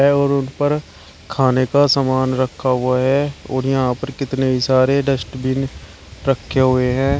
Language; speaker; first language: Hindi; native; Hindi